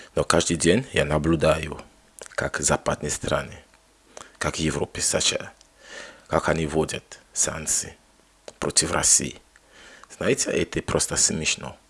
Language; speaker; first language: Russian; non-native, fluent; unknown